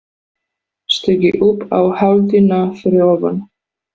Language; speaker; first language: Icelandic; non-native, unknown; Polish